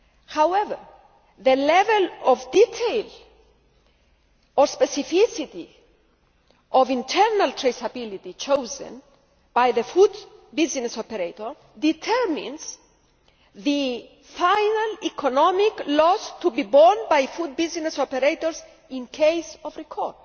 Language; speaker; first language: English; non-native, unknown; Greek